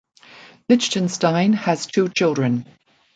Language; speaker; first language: English; native; English